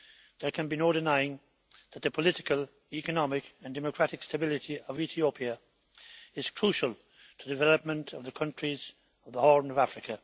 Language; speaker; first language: English; native; English